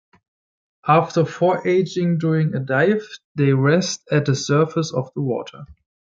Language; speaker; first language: English; native; English